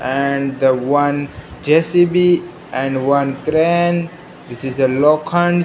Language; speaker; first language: English; non-native, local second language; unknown